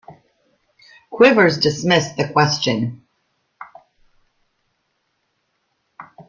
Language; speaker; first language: English; native; English